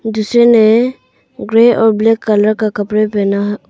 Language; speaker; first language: Hindi; early bilingual, other home language; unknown